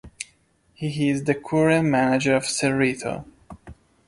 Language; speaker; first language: English; non-native, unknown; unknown